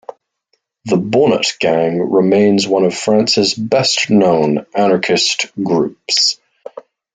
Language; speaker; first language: English; native; English